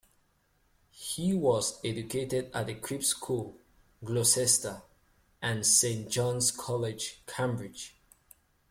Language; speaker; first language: English; native; English